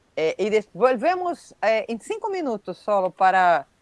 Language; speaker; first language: Spanish; non-native, related language; Portuguese